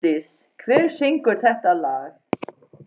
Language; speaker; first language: Icelandic; non-native, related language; Faroese